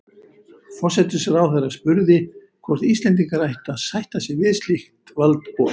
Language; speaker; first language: Icelandic; native; Icelandic